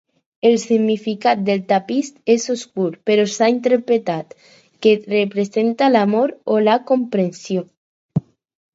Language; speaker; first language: Catalan; non-native, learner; Spanish